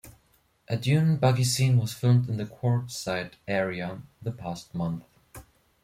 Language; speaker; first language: English; non-native, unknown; German